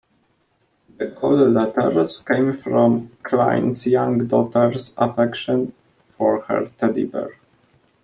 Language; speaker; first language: English; non-native, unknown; Polish